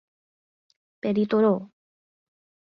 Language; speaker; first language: Portuguese; non-native, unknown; English